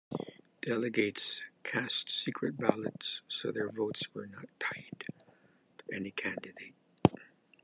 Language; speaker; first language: English; non-native, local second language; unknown